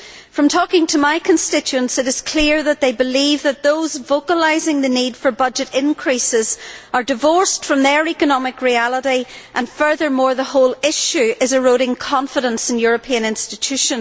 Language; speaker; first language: English; native; English